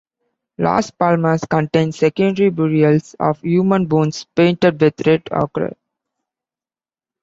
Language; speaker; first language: English; non-native, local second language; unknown